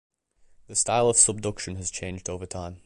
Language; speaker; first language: English; native; English